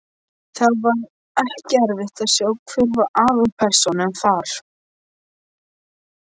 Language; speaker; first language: Icelandic; non-native, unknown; Polish